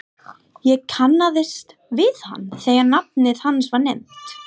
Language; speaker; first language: Icelandic; non-native, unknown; English